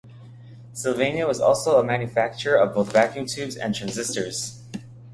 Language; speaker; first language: English; native; English